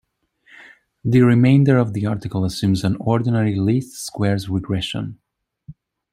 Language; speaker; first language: English; non-native, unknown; Hungarian